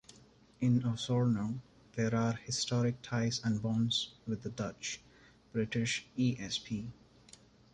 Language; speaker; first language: English; non-native, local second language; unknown